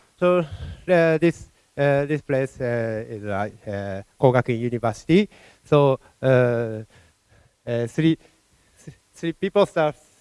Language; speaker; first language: English; non-native, fluent; Japanese